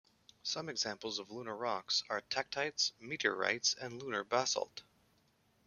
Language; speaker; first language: English; native; English